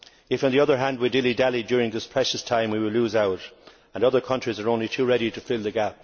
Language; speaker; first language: English; native; English